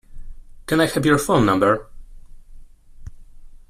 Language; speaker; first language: English; non-native, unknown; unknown